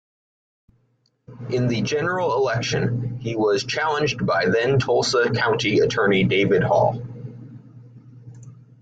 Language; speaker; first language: English; native; English